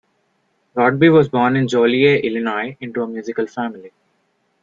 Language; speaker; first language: English; non-native, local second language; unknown